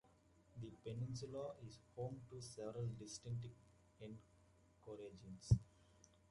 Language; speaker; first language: English; native; English